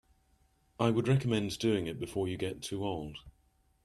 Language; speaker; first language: English; native; English